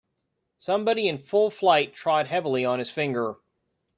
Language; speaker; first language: English; native; English